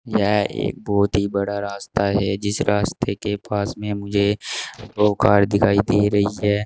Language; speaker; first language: Hindi; native; Hindi